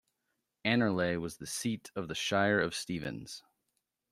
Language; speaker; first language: English; native; English